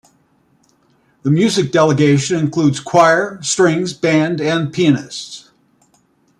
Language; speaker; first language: English; native; English